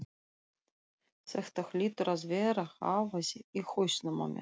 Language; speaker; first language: Icelandic; non-native, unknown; Russian